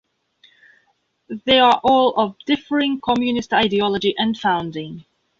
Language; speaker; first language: English; non-native, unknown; Belarusian